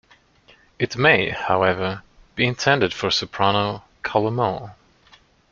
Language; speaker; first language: English; non-native, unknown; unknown